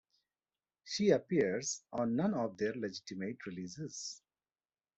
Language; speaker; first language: English; non-native, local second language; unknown